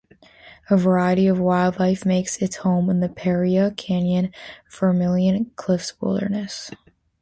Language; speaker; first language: English; native; English